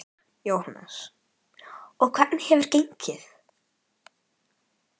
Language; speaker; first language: Icelandic; native; Icelandic